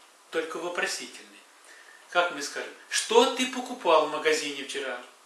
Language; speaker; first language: Russian; native; Russian